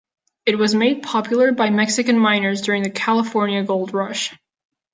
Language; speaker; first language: English; non-native, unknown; Catalan